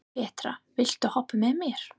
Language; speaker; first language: Icelandic; non-native, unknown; English